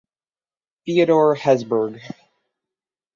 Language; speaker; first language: English; native; English